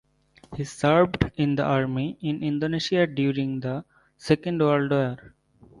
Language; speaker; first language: English; non-native, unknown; Bangla